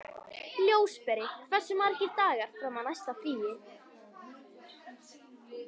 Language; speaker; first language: Icelandic; native; Icelandic